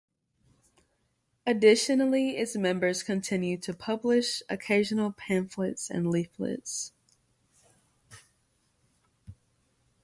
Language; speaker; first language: English; native; English